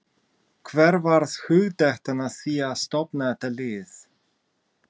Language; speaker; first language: Icelandic; non-native, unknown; Russian